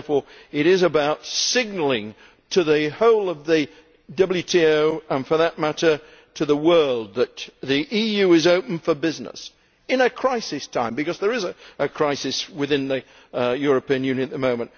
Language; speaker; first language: English; native; English